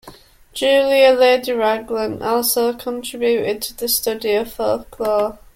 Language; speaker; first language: English; native; English